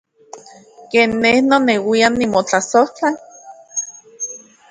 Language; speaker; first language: Central Puebla Nahuatl; native; Central Puebla Nahuatl